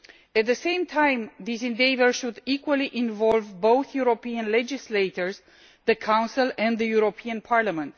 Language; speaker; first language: English; non-native, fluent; Romanian